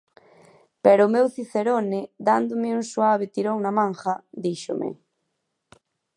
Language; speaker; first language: Galician; native; Galician